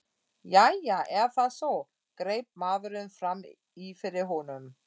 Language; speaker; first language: Icelandic; non-native, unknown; German